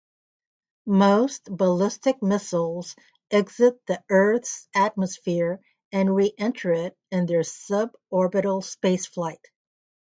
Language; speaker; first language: English; native; English